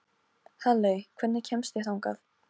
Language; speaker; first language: Icelandic; non-native, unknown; Polish